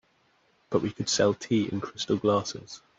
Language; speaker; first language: English; native; English